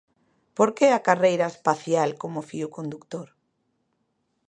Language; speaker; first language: Galician; native; Galician